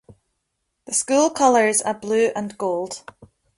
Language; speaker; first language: English; native; English